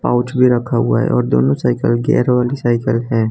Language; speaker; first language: Hindi; non-native, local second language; Gujarati